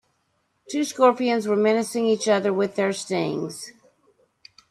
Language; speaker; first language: English; native; English